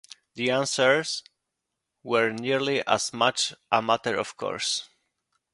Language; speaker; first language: English; non-native, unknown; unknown